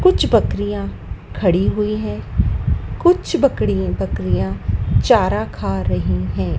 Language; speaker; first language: Hindi; native; Hindi